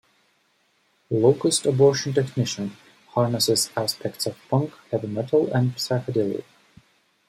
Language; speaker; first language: English; native; English